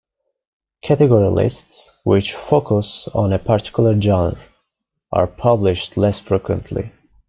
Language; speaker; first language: English; non-native, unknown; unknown